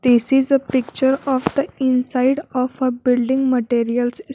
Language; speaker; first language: English; non-native, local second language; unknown